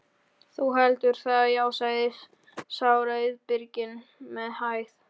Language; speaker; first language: Icelandic; non-native, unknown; Polish